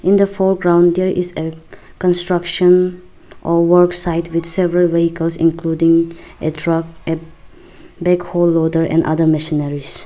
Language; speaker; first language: English; non-native, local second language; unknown